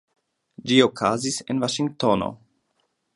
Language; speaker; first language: Esperanto; non-native, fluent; German